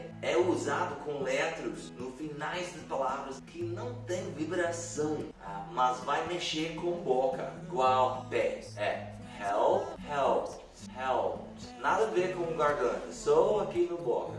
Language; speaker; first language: Portuguese; non-native, fluent; English